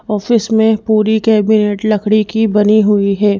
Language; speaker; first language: Hindi; native; Hindi